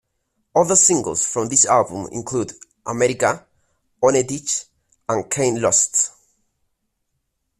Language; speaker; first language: English; native; English